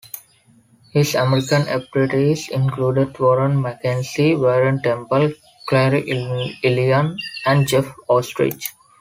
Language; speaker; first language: English; non-native, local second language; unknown